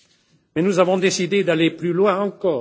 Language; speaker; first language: French; non-native, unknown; German